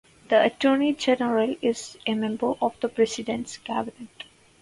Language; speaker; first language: English; non-native, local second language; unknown